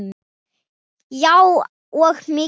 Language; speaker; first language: Icelandic; non-native, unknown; Thai